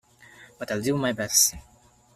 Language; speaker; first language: English; non-native, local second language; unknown